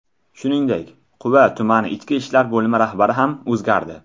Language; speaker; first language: Uzbek; non-native, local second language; Tajik